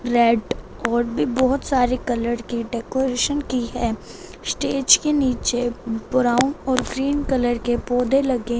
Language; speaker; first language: Hindi; non-native, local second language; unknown